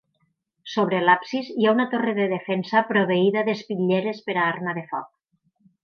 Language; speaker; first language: Catalan; native; Catalan